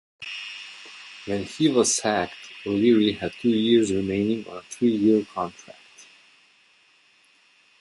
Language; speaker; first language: English; native; English